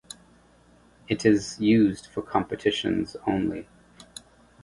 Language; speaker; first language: English; native; English